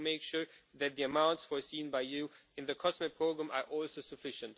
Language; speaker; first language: English; non-native, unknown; Romanian